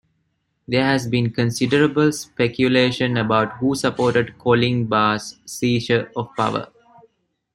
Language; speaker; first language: English; non-native, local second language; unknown